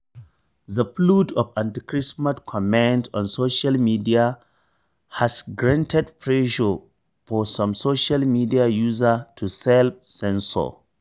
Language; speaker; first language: English; non-native, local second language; Hausa